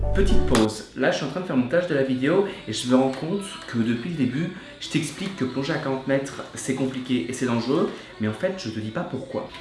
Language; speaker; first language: French; native; French